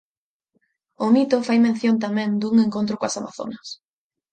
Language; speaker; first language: Galician; native; Galician